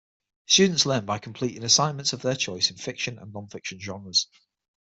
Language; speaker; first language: English; native; English